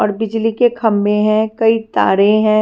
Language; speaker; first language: Hindi; non-native, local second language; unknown